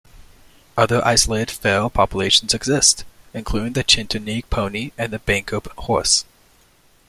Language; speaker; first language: English; native; English